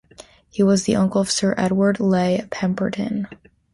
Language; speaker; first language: English; native; English